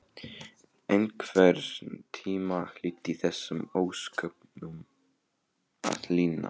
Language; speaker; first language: Icelandic; non-native, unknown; Polish